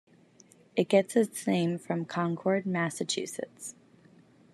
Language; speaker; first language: English; native; English